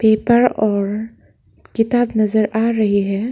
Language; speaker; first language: Hindi; non-native, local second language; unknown